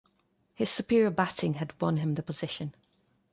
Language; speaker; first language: English; non-native, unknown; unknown